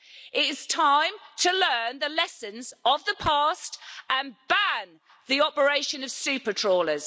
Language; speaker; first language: English; native; English